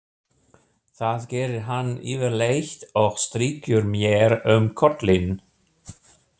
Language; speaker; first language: Icelandic; non-native, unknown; German